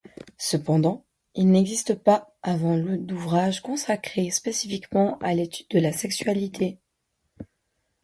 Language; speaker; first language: French; native; French